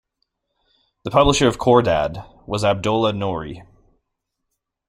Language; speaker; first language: English; native; English